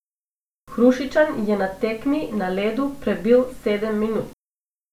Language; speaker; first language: Slovenian; non-native, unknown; Macedonian